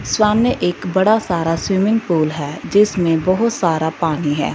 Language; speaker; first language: Hindi; non-native, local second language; Punjabi